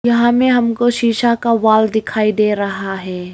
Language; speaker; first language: Hindi; early bilingual, other home language; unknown